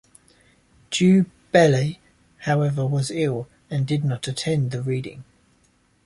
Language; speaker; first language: English; native; English